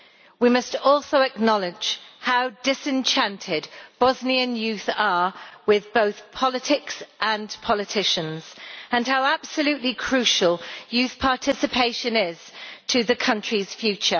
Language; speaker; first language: English; native; English